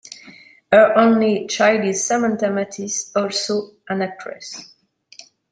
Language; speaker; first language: English; non-native, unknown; French